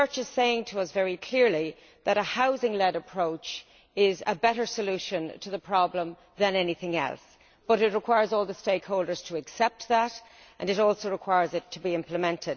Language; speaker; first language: English; native; English